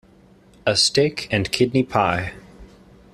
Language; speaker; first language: English; native; English